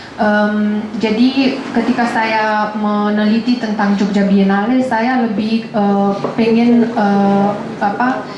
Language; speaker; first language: Indonesian; non-native, fluent; Romanian